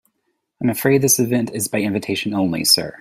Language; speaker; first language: English; native; English